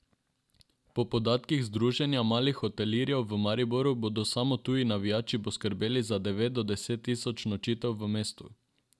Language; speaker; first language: Slovenian; non-native, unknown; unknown